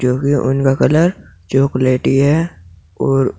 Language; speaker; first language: Hindi; native; Hindi